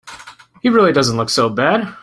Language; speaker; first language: English; native; English